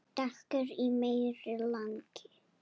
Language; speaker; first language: Icelandic; non-native, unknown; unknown